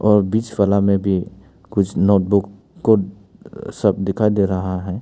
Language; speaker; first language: Hindi; early bilingual, other home language; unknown